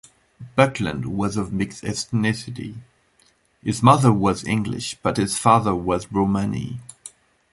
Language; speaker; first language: English; non-native, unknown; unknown